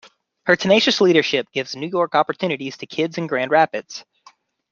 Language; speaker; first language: English; native; English